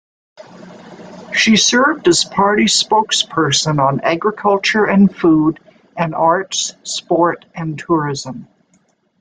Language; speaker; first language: English; native; English